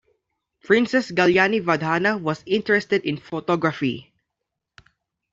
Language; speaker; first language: English; non-native, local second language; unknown